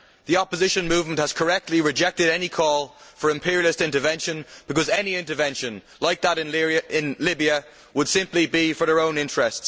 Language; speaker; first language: English; native; English